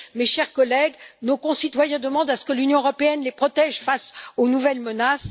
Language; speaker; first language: French; native; French